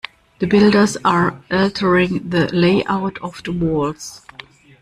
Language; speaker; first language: English; non-native, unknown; German